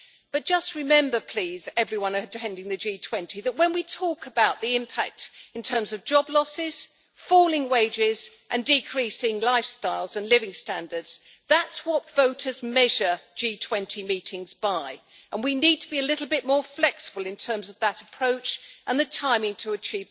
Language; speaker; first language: English; native; English